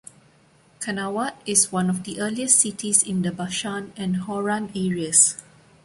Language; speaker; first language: English; non-native, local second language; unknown